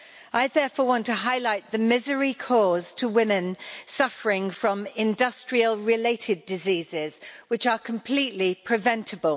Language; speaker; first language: English; native; English